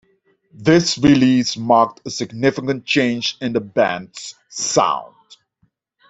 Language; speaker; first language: English; non-native, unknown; Dutch